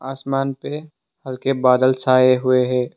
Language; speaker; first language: Hindi; non-native, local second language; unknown